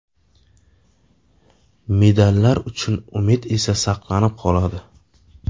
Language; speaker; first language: Uzbek; native; Uzbek